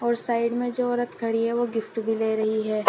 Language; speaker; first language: Hindi; native; Hindi